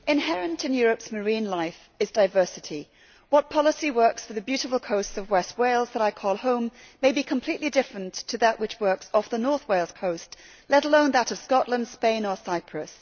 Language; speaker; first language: English; native; English